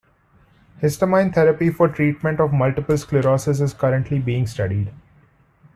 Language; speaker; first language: English; non-native, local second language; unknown